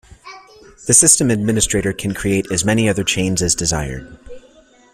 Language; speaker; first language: English; native; English